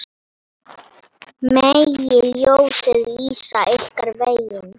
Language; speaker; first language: Icelandic; non-native, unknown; Polish